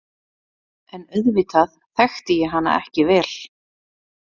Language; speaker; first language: Icelandic; native; Icelandic